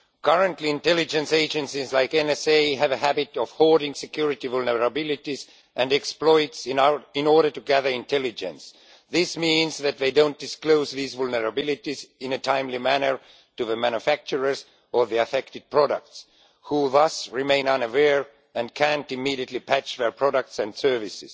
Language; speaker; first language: English; non-native, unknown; Estonian